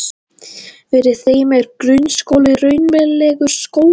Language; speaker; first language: Icelandic; non-native, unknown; Latvian